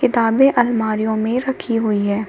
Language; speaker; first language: Hindi; native; Hindi